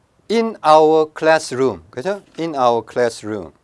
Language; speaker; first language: English; non-native, fluent; Korean